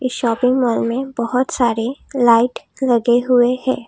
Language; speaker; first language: Hindi; non-native, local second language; Assamese